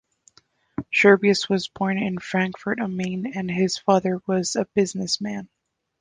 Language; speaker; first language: English; native; English